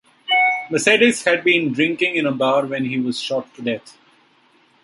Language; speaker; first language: English; non-native, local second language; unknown